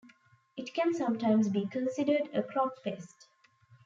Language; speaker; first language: English; non-native, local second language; Tamil